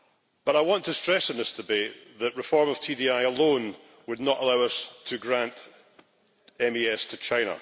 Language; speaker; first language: English; native; English